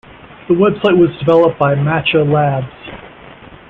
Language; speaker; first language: English; native; English